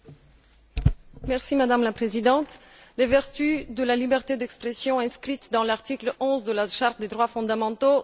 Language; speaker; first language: French; non-native, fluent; Bulgarian